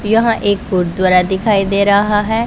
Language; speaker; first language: Hindi; non-native, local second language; Punjabi